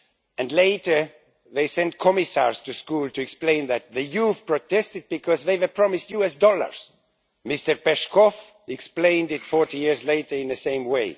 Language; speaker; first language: English; non-native, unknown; Estonian